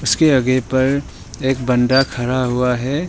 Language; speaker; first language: Hindi; non-native, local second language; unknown